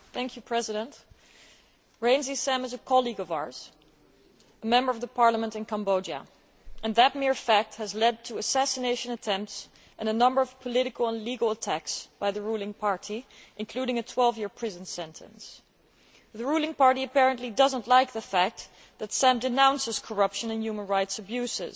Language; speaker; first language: English; non-native, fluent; Dutch